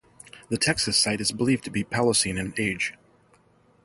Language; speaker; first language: English; native; English